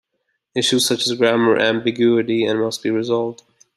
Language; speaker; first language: English; native; English